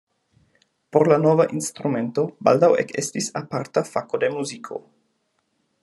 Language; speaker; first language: Esperanto; non-native, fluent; German